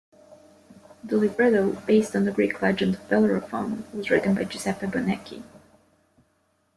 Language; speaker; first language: English; native; English